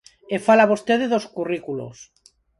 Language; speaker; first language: Galician; non-native, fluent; Spanish